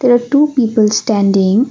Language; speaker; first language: English; non-native, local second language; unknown